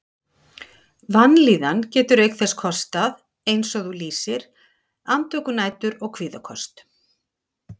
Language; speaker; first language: Icelandic; native; Icelandic